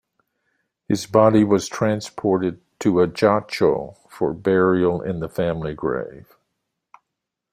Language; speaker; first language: English; native; English